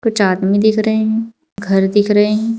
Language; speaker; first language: Hindi; native; Hindi